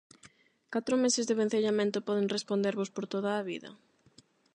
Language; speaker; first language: Galician; non-native, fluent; Spanish